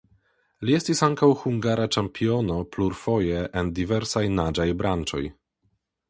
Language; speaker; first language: Esperanto; non-native, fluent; Polish